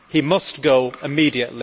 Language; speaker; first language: English; native; English